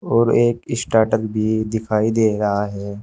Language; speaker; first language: Hindi; native; Hindi